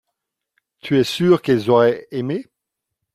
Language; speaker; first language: French; non-native, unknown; Dutch